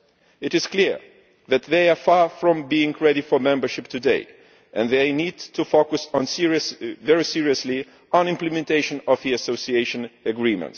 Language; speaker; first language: English; non-native, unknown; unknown